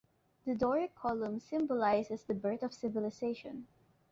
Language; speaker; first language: English; non-native, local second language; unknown